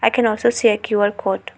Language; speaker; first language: English; non-native, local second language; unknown